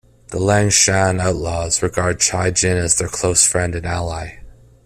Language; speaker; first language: English; native; English